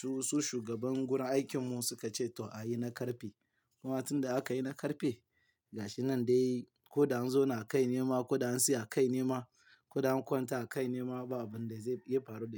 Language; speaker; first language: Hausa; non-native, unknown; Yoruba